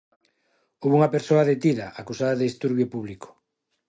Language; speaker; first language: Galician; non-native, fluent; Spanish